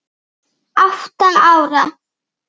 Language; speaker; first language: Icelandic; native; Icelandic